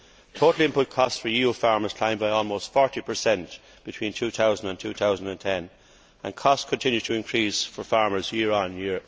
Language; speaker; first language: English; native; English